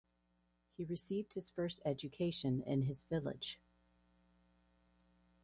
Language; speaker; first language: English; native; English